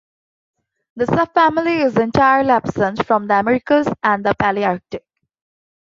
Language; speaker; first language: English; non-native, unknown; Bangla